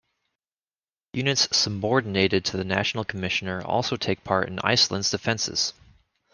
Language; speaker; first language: English; native; English